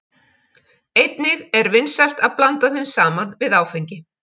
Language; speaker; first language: Icelandic; native; Icelandic